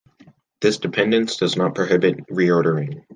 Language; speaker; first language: English; native; English